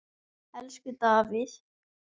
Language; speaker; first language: Icelandic; native; Icelandic